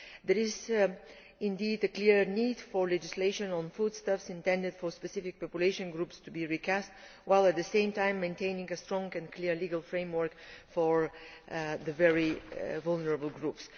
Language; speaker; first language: English; non-native, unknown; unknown